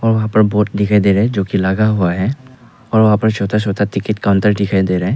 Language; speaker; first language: Hindi; non-native, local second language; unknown